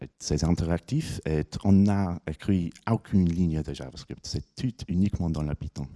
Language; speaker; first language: French; non-native, fluent; English